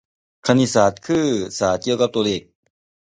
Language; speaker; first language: Thai; non-native, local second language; Northeastern Thai